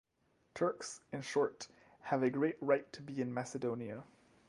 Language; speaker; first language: English; non-native, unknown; French